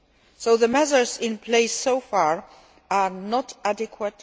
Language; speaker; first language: English; non-native, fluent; Luxembourgish